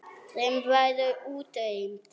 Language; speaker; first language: Icelandic; non-native, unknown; German